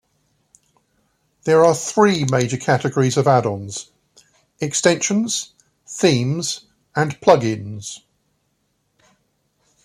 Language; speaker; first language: English; native; English